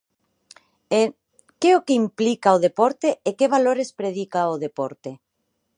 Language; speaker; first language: Galician; non-native, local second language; Spanish